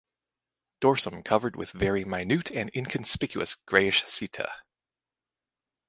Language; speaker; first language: English; native; English